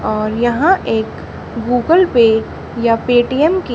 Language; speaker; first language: Hindi; native; Hindi